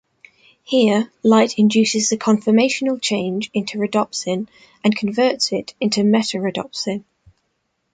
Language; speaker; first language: English; native; English